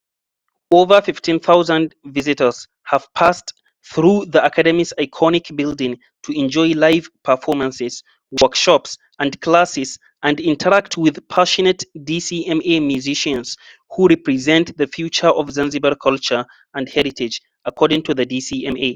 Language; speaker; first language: English; non-native, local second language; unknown